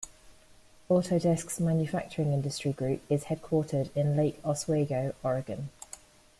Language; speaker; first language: English; native; English